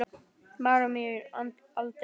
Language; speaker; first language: Icelandic; native; Icelandic